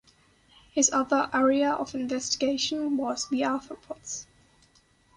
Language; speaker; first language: English; non-native, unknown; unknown